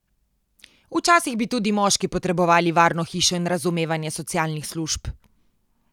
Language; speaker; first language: Slovenian; native; Slovenian